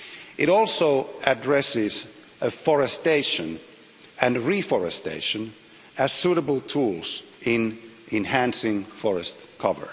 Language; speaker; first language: English; non-native, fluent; Finnish